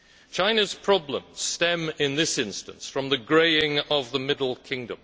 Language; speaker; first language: English; native; English